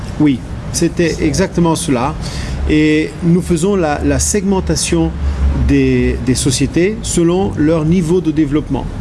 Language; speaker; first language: French; non-native, fluent; Portuguese